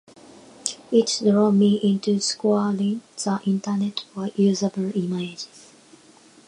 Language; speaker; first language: English; non-native, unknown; Japanese